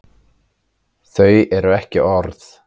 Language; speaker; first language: Icelandic; native; Icelandic